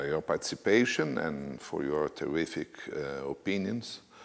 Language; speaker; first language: English; non-native, fluent; Portuguese